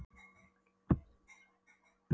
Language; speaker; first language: Icelandic; non-native, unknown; Polish